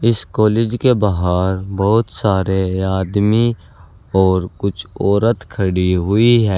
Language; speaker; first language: Hindi; native; Hindi